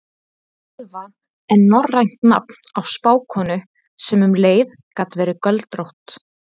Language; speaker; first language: Icelandic; native; Icelandic